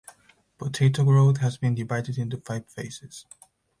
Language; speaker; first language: English; non-native, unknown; Spanish